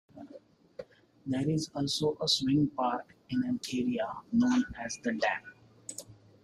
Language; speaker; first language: English; non-native, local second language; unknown